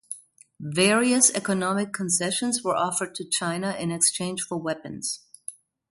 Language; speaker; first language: English; non-native, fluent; German